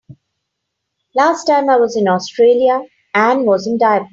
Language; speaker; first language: English; non-native, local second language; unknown